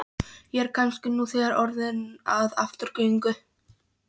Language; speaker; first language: Icelandic; non-native, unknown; Polish